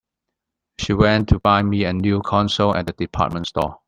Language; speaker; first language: English; non-native, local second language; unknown